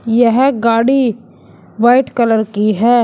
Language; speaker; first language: Hindi; native; Hindi